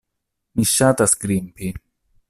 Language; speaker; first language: Esperanto; non-native, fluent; Italian